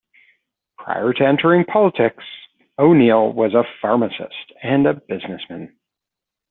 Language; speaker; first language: English; native; English